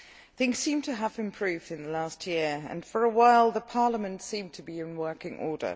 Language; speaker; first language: English; non-native, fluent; Dutch